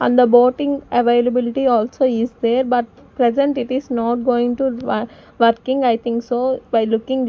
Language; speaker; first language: English; non-native, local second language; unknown